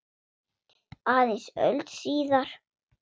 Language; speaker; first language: Icelandic; non-native, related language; Swedish